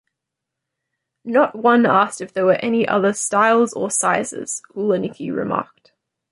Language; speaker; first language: English; native; English